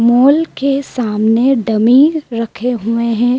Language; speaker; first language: Hindi; native; Hindi